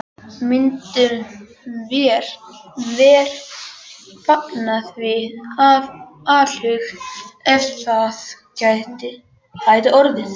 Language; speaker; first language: Icelandic; native; Icelandic